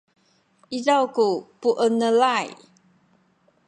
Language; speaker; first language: Sakizaya; non-native, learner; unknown